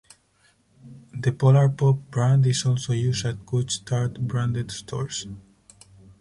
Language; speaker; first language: English; non-native, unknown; Spanish